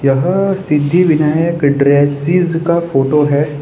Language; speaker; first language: Hindi; non-native, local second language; Gujarati